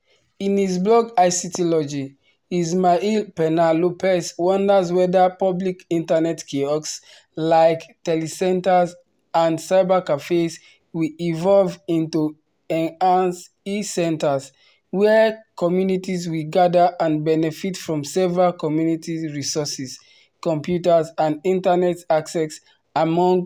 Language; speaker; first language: English; non-native, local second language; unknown